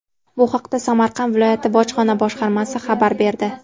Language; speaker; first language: Uzbek; native; Uzbek